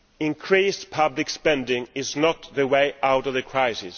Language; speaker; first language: English; non-native, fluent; Swedish